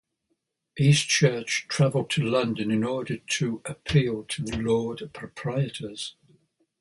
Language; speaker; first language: English; native; English